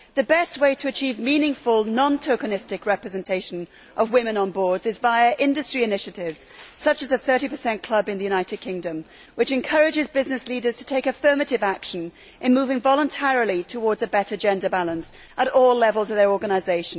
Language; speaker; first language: English; native; English